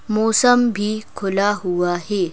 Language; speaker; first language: Hindi; native; Hindi